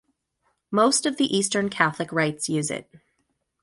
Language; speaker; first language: English; native; English